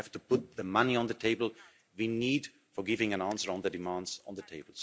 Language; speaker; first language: English; non-native, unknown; German